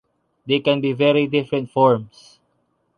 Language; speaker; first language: English; non-native, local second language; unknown